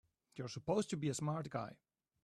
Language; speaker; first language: English; native; English